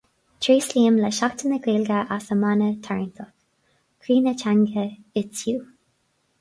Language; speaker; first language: Irish; non-native, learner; English